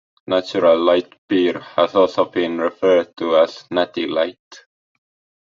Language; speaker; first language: English; non-native, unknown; Estonian